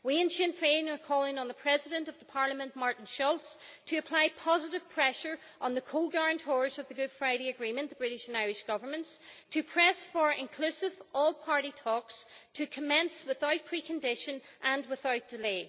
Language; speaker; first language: English; native; English